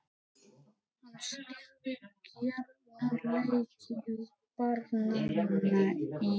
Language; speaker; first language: Icelandic; native; Icelandic